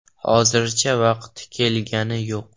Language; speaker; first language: Uzbek; non-native, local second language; Russian